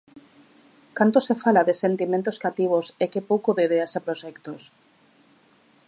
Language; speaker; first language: Galician; native; Galician